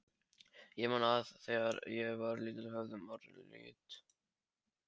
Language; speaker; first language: Icelandic; non-native, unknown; Polish